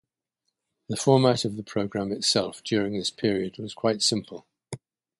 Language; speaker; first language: English; native; English